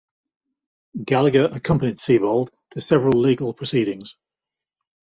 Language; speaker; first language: English; native; English